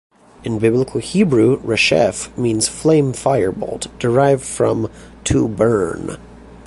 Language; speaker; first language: English; native; English